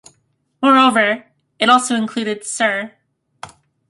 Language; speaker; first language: English; native; English